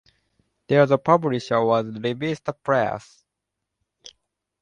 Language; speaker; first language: English; non-native, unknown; Japanese